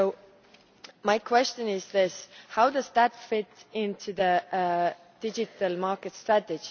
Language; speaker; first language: English; non-native, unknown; Estonian